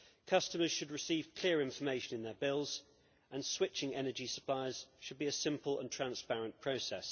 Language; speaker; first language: English; native; English